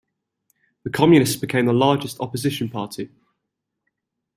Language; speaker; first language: English; native; English